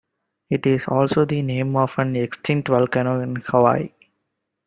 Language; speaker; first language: English; non-native, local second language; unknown